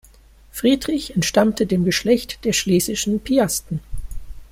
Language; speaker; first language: German; native; German